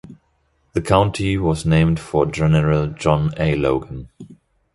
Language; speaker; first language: English; non-native, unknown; German